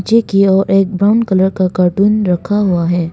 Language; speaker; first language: Hindi; non-native, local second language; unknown